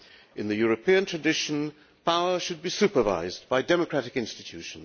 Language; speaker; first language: English; non-native, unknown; Hungarian